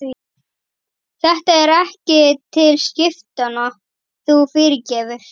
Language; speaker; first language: Icelandic; native; Icelandic